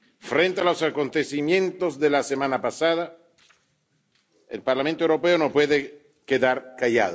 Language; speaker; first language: Spanish; non-native, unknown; Italian